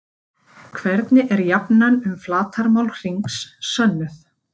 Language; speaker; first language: Icelandic; native; Icelandic